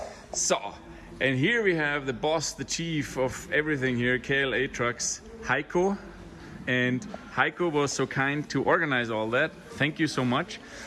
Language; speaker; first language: English; non-native, fluent; German